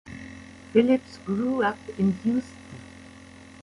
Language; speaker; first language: English; non-native, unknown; German